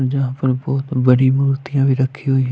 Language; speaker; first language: Hindi; non-native, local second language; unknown